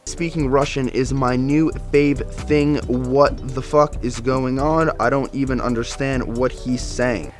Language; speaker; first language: English; native; English